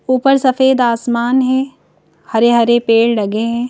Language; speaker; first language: Hindi; native; Hindi